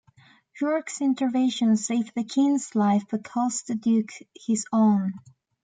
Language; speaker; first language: English; native; English